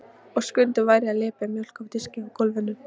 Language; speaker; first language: Icelandic; non-native, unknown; Polish